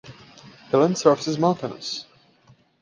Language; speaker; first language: English; non-native, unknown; Portuguese